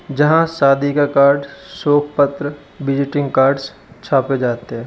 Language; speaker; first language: Hindi; native; Hindi